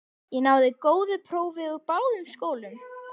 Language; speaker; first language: Icelandic; native; Icelandic